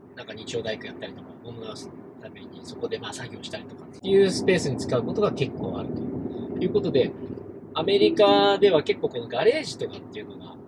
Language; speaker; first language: Japanese; native; Japanese